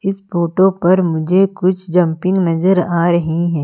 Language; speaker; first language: Hindi; native; Hindi